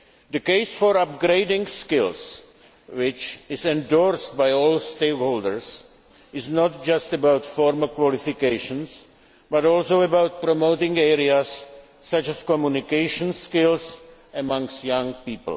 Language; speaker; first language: English; non-native, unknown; Czech